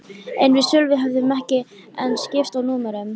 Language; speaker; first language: Icelandic; native; Icelandic